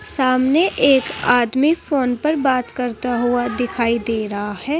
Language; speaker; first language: Hindi; native; Hindi